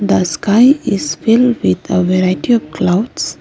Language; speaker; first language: English; non-native, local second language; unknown